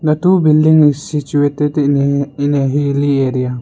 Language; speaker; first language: English; non-native, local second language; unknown